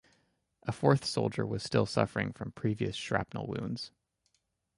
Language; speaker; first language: English; native; English